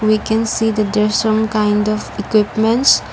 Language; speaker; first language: English; non-native, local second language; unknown